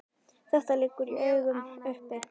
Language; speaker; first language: Icelandic; native; Icelandic